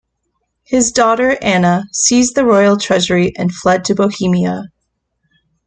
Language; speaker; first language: English; native; English